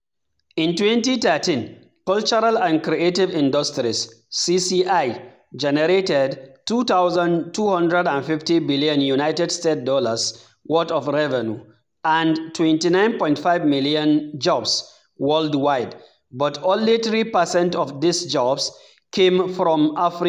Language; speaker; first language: English; non-native, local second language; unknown